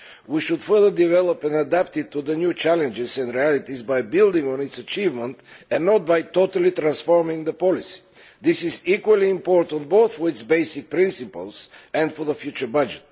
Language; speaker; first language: English; non-native, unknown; Bulgarian